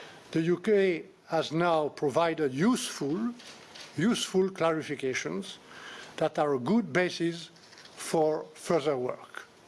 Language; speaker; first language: English; non-native, fluent; French